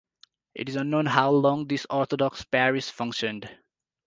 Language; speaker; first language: English; non-native, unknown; Nepali